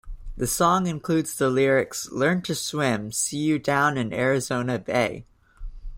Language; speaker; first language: English; native; English